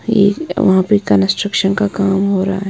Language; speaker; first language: Hindi; non-native, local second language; Punjabi